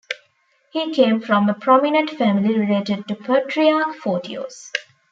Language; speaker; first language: English; non-native, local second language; Tamil